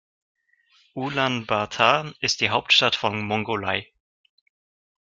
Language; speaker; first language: German; non-native, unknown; Russian